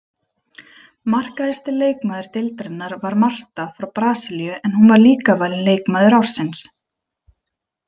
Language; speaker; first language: Icelandic; native; Icelandic